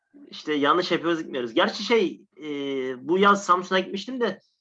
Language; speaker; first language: Turkish; native; Turkish